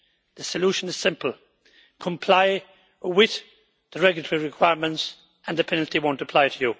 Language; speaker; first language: English; native; English